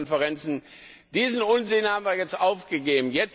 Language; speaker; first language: German; non-native, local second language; Luxembourgish